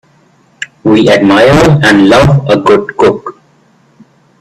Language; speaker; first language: English; non-native, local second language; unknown